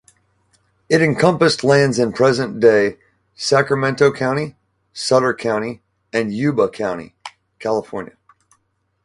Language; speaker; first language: English; native; English